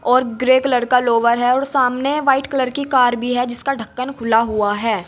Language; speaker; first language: Hindi; native; Hindi